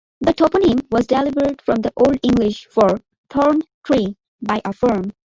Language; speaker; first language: English; non-native, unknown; Bangla